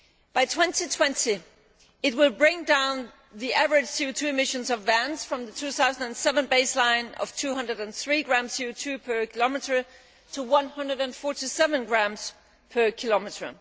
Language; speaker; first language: English; non-native, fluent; Danish